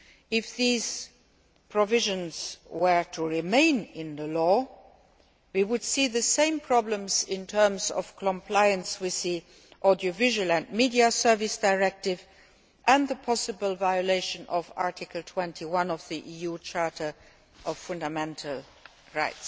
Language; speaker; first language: English; non-native, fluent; Luxembourgish